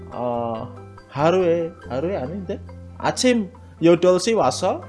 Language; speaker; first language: Korean; non-native, learner; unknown